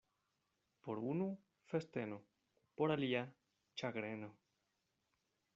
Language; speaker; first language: Esperanto; non-native, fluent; Spanish